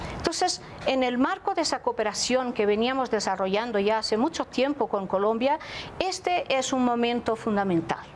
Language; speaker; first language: Spanish; non-native, related language; Portuguese